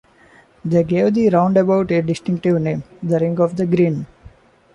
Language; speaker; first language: English; non-native, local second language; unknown